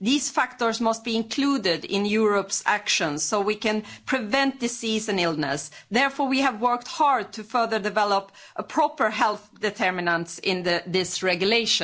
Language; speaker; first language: English; non-native, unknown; Swedish